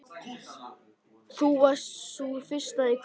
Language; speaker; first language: Icelandic; native; Icelandic